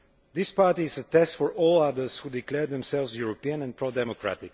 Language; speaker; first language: English; non-native, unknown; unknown